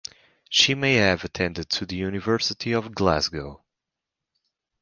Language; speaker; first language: English; native; English